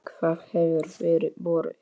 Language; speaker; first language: Icelandic; non-native, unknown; Polish